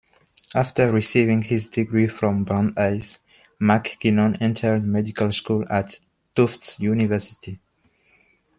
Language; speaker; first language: English; non-native, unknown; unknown